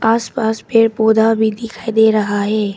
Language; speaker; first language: Hindi; early bilingual, other home language; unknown